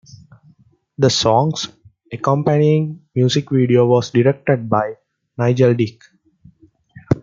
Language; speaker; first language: English; native; English